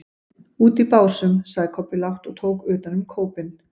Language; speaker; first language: Icelandic; native; Icelandic